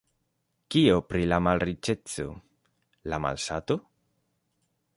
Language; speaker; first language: Esperanto; non-native, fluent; Spanish